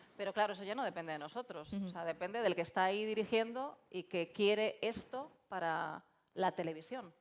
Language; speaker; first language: Spanish; non-native, local second language; Galician